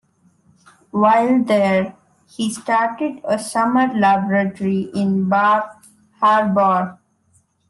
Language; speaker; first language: English; non-native, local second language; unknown